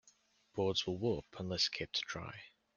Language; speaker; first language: English; native; English